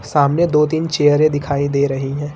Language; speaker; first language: Hindi; native; Hindi